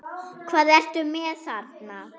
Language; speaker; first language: Icelandic; non-native, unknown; German